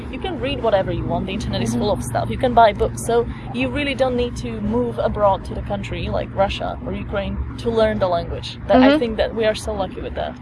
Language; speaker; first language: English; non-native, fluent; Slovak